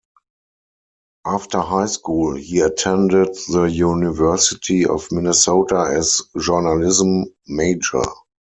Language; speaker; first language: English; non-native, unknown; German